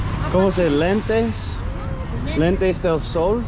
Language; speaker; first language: Spanish; non-native, learner; English